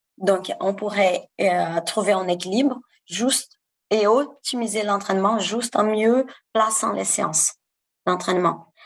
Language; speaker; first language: French; non-native, fluent; Portuguese